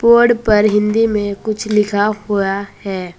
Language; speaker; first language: Hindi; native; Hindi